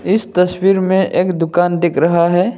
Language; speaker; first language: Hindi; non-native, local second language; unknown